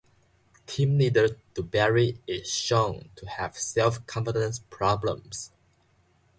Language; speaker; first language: English; non-native, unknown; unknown